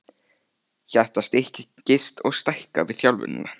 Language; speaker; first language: Icelandic; native; Icelandic